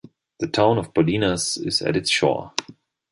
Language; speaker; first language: English; non-native, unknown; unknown